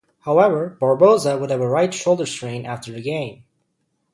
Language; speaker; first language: English; native; English